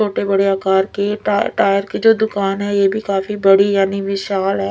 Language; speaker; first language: Hindi; non-native, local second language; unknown